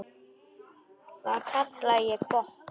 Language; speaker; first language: Icelandic; non-native, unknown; Polish